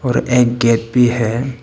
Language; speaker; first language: Hindi; non-native, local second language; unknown